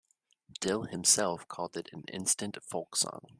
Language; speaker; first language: English; native; English